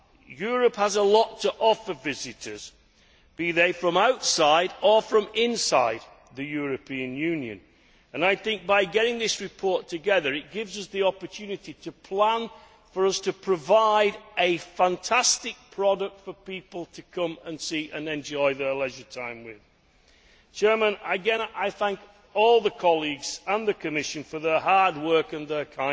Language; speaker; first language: English; native; English